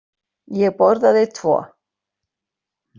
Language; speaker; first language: Icelandic; native; Icelandic